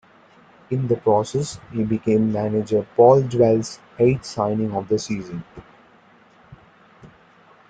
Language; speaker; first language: English; non-native, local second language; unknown